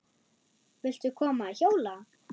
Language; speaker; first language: Icelandic; non-native, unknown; German